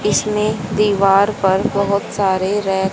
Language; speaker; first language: Hindi; native; Hindi